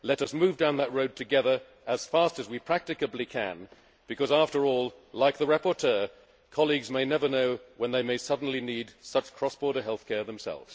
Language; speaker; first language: English; native; English